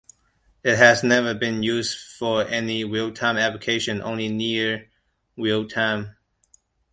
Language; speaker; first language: English; non-native, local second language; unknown